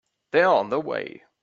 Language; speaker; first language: English; non-native, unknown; German